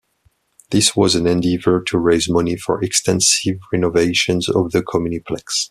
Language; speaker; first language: English; non-native, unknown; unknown